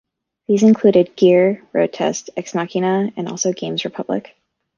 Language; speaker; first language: English; native; English